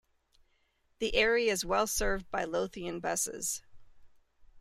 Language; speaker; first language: English; native; English